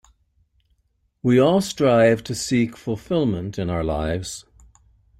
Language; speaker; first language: English; native; English